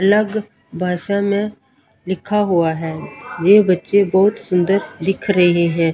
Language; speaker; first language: Hindi; non-native, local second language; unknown